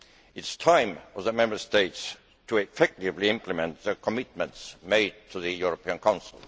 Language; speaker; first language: English; non-native, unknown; Estonian